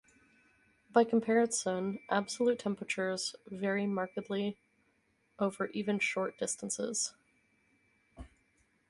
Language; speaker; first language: English; native; English